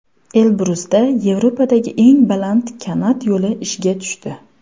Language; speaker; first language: Uzbek; native; Uzbek